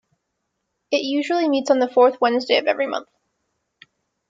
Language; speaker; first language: English; native; English